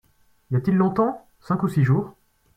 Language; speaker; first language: French; native; French